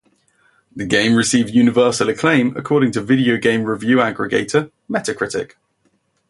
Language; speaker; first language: English; native; English